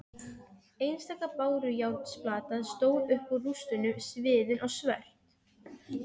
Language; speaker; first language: Icelandic; non-native, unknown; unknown